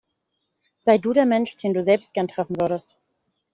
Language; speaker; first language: German; native; German